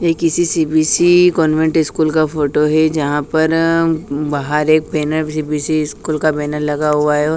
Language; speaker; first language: Hindi; native; Hindi